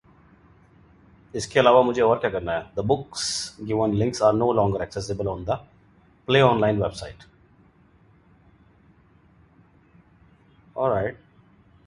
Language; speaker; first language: English; non-native, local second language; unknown